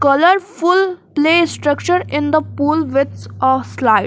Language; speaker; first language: English; non-native, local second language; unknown